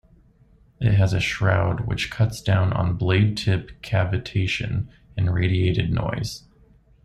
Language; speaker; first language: English; native; English